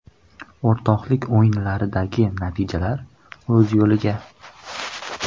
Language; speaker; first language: Uzbek; native; Uzbek